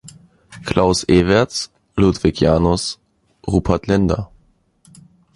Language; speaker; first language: German; native; German